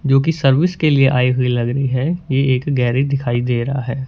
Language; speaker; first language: Hindi; non-native, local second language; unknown